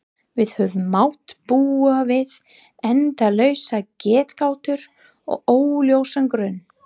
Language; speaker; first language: Icelandic; non-native, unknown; English